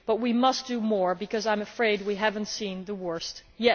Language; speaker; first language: English; non-native, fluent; Dutch